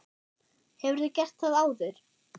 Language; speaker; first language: Icelandic; non-native, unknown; German